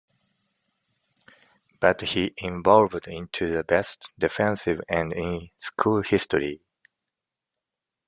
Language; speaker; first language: English; non-native, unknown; Japanese